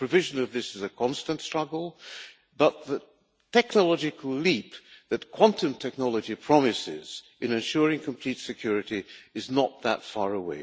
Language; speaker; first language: English; non-native, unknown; Hungarian